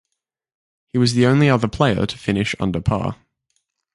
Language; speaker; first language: English; native; English